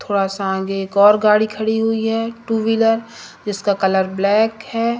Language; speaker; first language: Hindi; native; Hindi